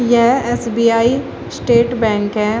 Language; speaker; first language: Hindi; native; Hindi